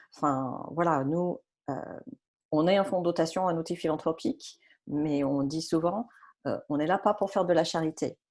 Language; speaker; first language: French; non-native, fluent; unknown